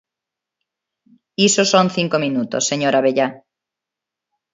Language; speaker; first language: Galician; non-native, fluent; Spanish